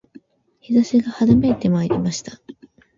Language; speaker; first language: Japanese; native; Japanese